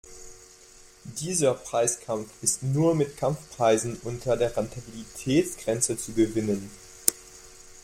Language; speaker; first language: German; non-native, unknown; French